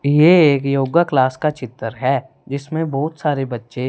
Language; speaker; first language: Hindi; non-native, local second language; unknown